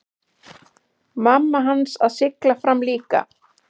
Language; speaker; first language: Icelandic; native; Icelandic